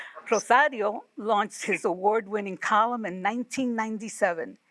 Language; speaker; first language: English; early bilingual, other home language; Spanish